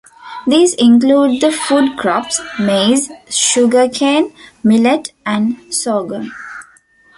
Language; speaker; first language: English; non-native, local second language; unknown